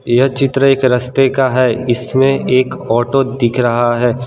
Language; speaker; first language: Hindi; non-native, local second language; Gujarati